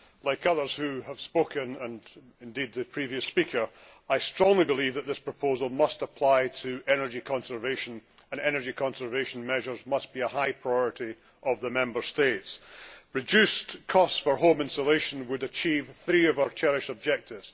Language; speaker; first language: English; native; English